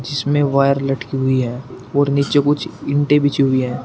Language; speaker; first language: Hindi; native; Hindi